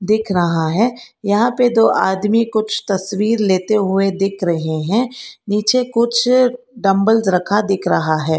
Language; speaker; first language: Hindi; non-native, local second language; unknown